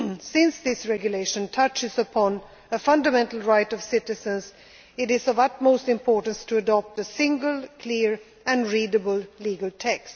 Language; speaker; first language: English; non-native, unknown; Swedish